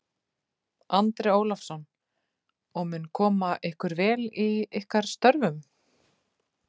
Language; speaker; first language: Icelandic; native; Icelandic